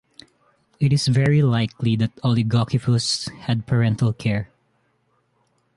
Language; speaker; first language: English; non-native, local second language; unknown